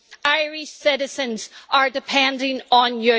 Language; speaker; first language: English; native; English